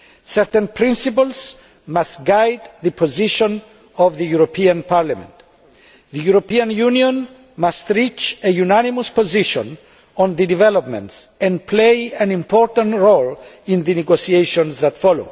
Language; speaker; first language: English; non-native, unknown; Greek